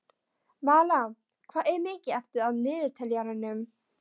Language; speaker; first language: Icelandic; non-native, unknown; Polish